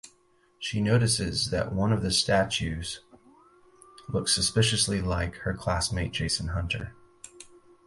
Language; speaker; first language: English; native; English